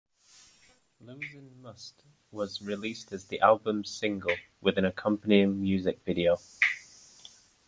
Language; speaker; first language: English; native; English